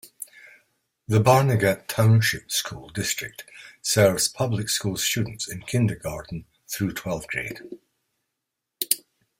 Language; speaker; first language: English; native; English